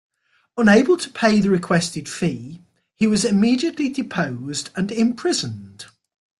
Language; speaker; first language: English; native; English